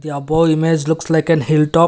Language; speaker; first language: English; non-native, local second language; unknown